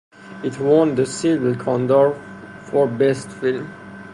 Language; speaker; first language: English; non-native, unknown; Persian